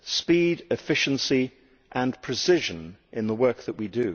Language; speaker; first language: English; native; English